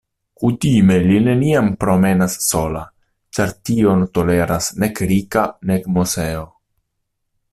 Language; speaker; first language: Esperanto; non-native, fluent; Italian